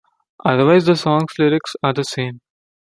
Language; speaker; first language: English; non-native, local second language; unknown